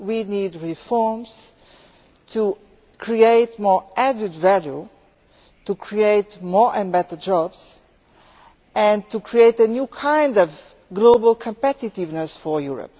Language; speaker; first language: English; non-native, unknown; Portuguese